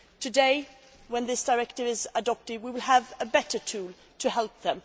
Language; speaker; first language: English; non-native, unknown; Swedish